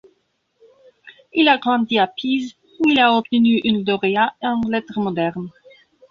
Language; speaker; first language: French; non-native, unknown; Belarusian